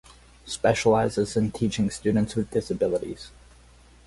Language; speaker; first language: English; native; English